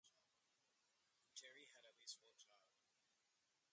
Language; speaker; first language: English; native; English